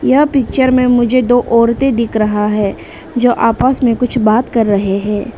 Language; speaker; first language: Hindi; early bilingual, other home language; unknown